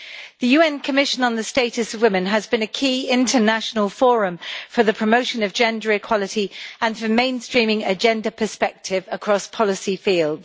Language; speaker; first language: English; native; English